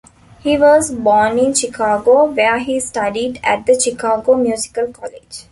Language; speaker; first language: English; non-native, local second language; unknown